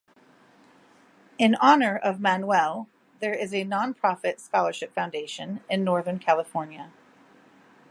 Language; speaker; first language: English; native; English